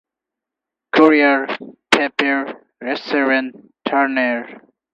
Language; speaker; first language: English; non-native, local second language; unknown